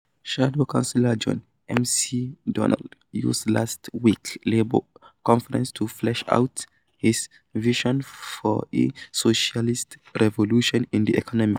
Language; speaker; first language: English; non-native, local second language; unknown